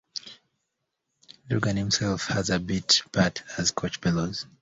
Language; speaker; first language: English; native; English